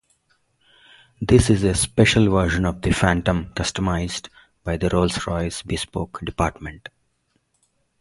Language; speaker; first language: English; non-native, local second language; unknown